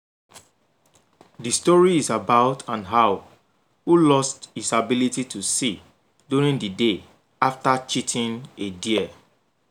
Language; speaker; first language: English; non-native, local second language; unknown